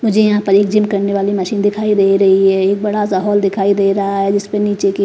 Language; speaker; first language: Hindi; non-native, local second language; Punjabi